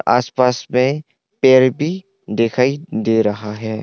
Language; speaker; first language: Hindi; non-native, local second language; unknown